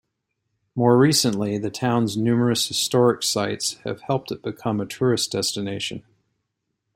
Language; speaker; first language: English; native; English